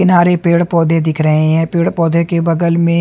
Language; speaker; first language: Hindi; native; Hindi